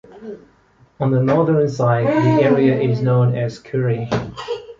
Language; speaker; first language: English; native; English